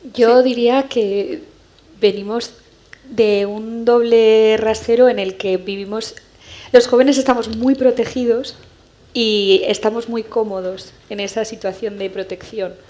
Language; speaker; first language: Spanish; early bilingual, other home language; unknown